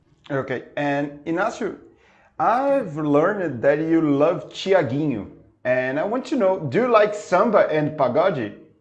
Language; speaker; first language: English; non-native, fluent; Portuguese